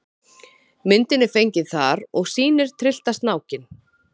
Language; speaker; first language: Icelandic; native; Icelandic